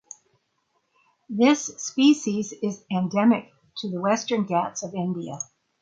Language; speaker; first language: English; native; English